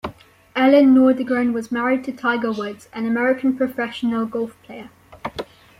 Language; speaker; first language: English; native; English